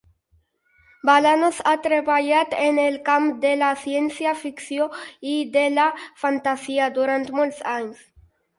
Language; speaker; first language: Catalan; non-native, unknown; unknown